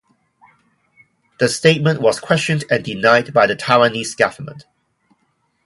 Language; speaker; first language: English; non-native, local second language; Cantonese